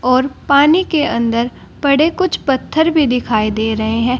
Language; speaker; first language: Hindi; native; Hindi